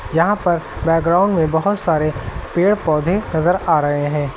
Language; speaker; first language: Hindi; native; Hindi